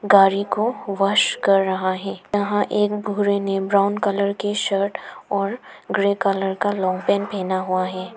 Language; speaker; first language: Hindi; non-native, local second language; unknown